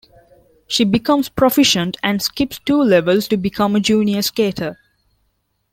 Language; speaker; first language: English; non-native, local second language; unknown